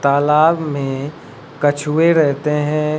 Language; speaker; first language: Hindi; native; Hindi